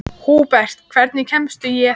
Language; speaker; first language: Icelandic; native; Icelandic